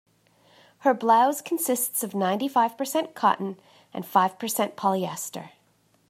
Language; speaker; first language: English; native; English